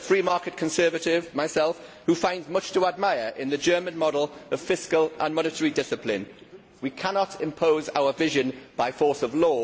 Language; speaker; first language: English; native; English